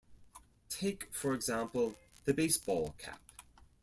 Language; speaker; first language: English; non-native, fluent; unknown